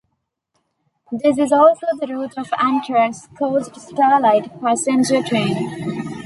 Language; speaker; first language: English; non-native, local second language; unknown